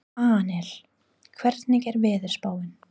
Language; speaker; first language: Icelandic; non-native, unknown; English